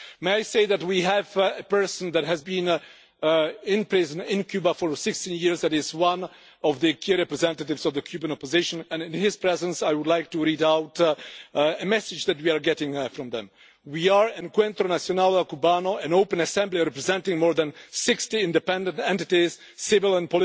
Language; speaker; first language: English; non-native, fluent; Czech